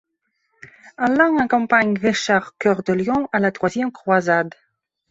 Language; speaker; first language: French; non-native, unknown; Belarusian